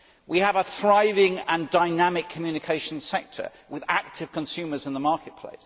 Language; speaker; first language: English; native; English